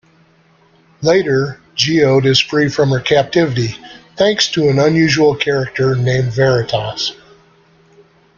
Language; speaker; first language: English; native; English